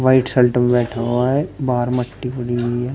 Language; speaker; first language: Hindi; native; Hindi